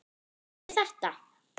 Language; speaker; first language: Icelandic; non-native, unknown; German